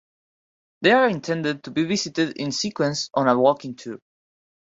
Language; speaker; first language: English; non-native, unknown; Spanish